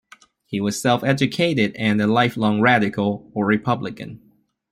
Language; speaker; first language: English; non-native, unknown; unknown